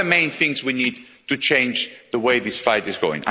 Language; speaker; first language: English; non-native, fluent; Spanish